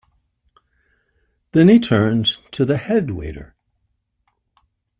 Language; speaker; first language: English; native; English